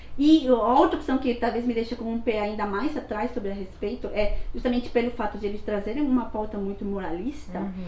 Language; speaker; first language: Portuguese; non-native, fluent; Spanish